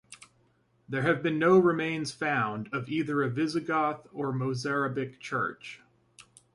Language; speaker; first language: English; native; English